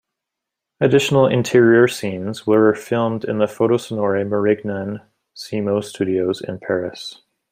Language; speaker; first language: English; native; English